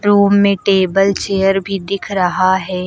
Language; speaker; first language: Hindi; native; Hindi